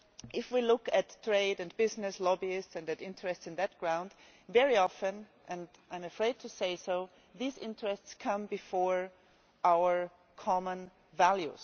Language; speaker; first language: English; non-native, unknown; German